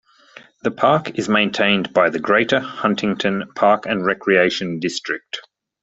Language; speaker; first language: English; native; English